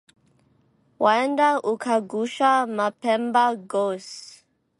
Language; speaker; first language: English; non-native, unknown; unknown